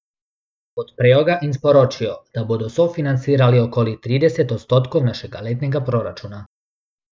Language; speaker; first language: Slovenian; non-native, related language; Bosnian